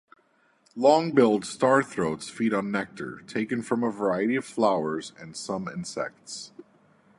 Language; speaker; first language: English; native; English